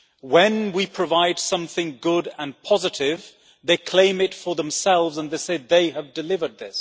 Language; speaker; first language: English; native; English